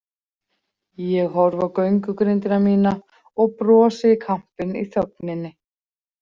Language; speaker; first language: Icelandic; native; Icelandic